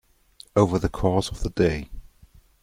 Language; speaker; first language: English; non-native, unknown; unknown